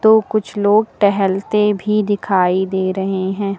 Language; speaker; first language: Hindi; native; Hindi